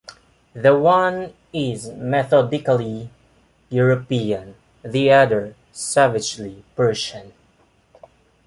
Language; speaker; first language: English; non-native, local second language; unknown